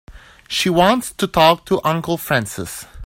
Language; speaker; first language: English; native; English